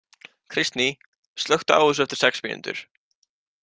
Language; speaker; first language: Icelandic; native; Icelandic